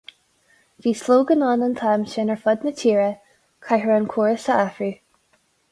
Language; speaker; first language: Irish; non-native, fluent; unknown